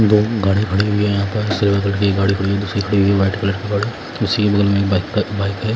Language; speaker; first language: Hindi; non-native, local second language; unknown